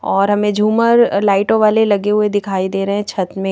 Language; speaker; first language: Hindi; native; Hindi